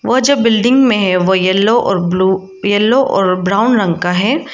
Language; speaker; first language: Hindi; non-native, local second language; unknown